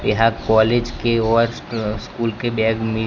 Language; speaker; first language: Hindi; non-native, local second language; Gujarati